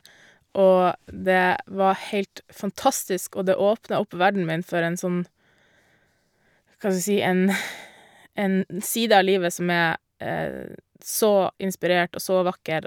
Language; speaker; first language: Norwegian; native; Norwegian